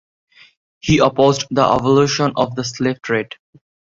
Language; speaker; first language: English; non-native, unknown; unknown